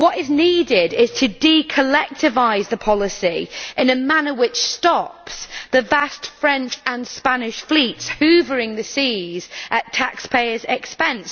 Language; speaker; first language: English; native; English